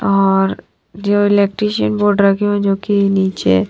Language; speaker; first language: Hindi; non-native, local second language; Punjabi